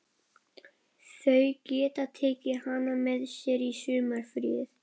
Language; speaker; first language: Icelandic; non-native, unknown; Polish